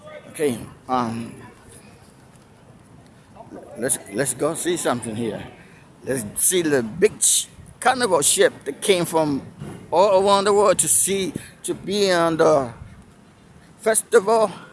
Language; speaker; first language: English; non-native, fluent; Spanish